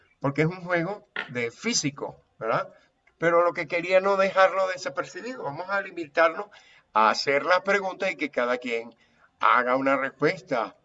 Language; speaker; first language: Spanish; native; Spanish